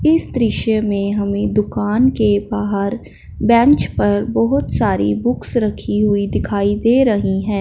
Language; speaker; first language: Hindi; non-native, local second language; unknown